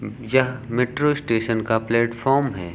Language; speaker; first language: Hindi; native; Hindi